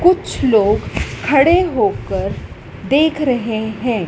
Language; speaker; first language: Hindi; native; Hindi